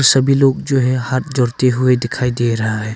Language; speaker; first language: Hindi; non-native, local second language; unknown